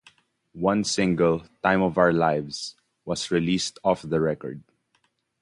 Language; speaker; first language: English; non-native, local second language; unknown